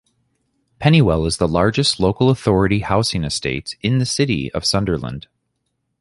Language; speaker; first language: English; native; English